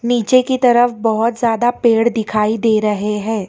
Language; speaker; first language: Hindi; non-native, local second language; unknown